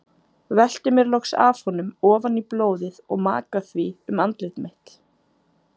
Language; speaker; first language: Icelandic; native; Icelandic